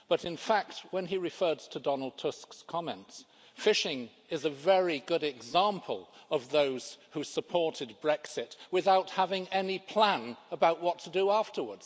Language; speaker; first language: English; native; English